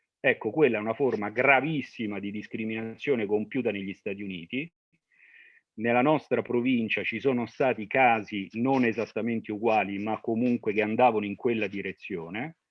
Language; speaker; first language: Italian; early bilingual, other home language; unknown